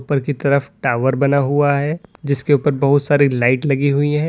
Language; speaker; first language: Hindi; native; Hindi